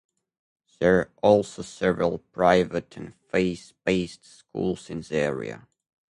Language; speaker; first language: English; native; English